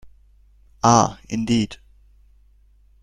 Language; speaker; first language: English; non-native, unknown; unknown